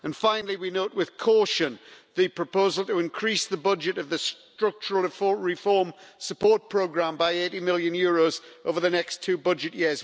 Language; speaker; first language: English; native; English